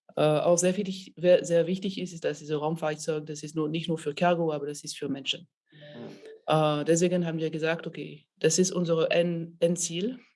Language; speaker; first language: German; non-native, fluent; French